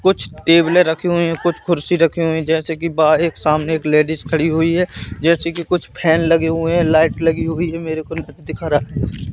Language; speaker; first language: Hindi; native; Hindi